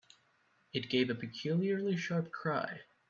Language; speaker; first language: English; native; English